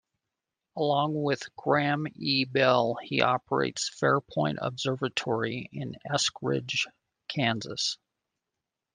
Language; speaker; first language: English; native; English